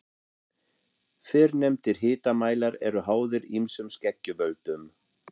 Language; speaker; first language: Icelandic; non-native, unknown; German